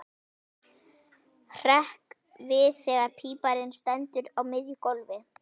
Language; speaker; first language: Icelandic; native; Icelandic